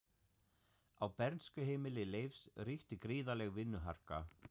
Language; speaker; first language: Icelandic; non-native, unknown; German